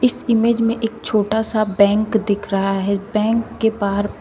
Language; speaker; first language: Hindi; native; Hindi